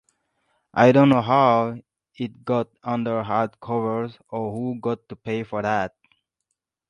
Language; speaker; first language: English; non-native, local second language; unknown